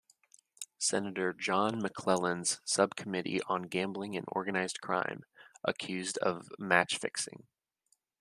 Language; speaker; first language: English; native; English